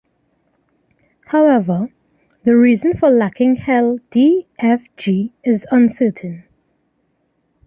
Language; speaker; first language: English; native; English